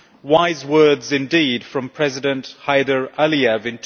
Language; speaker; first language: English; native; English